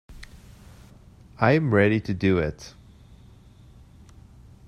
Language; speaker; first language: English; native; English